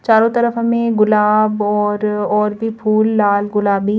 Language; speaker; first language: Hindi; native; Hindi